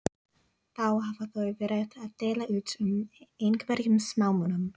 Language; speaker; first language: Icelandic; non-native, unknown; English